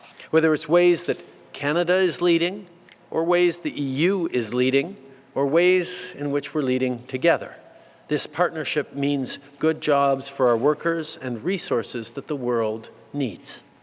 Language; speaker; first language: English; early bilingual, other home language; French